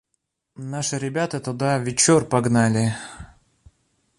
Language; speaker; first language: Russian; native; Russian